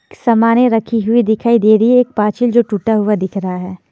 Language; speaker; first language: Hindi; native; Hindi